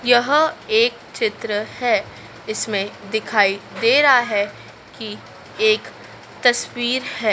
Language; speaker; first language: Hindi; native; Hindi